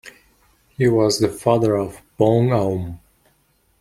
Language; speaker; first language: English; non-native, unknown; Mongolian